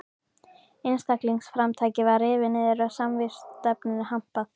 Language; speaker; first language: Icelandic; native; Icelandic